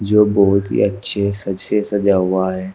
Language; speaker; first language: Hindi; native; Hindi